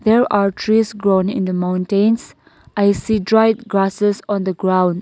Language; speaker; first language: English; non-native, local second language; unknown